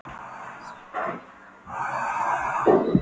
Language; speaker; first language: Icelandic; non-native, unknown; Polish